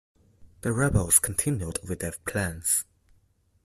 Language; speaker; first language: English; non-native, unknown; Chinese